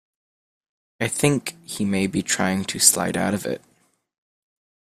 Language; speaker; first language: English; native; English